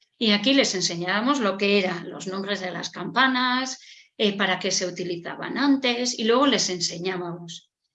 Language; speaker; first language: Spanish; non-native, local second language; Basque